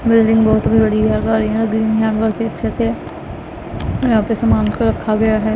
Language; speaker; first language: Hindi; non-native, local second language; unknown